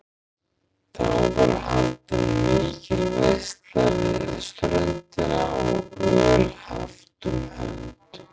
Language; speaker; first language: Icelandic; native; Icelandic